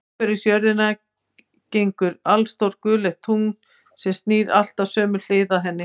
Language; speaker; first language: Icelandic; native; Icelandic